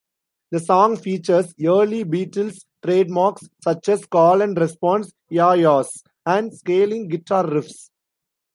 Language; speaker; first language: English; non-native, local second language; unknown